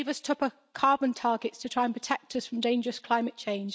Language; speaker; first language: English; native; English